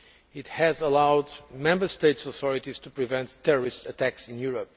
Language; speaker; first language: English; non-native, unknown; Portuguese